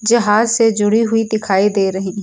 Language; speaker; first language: Hindi; native; Hindi